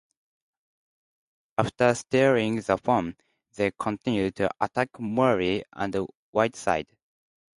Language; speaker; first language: English; non-native, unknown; Japanese